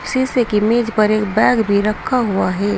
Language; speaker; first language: Hindi; native; Hindi